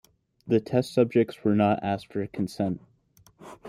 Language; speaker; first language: English; native; English